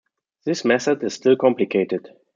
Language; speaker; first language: English; non-native, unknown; German